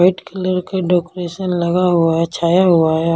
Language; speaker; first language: Hindi; non-native, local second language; Punjabi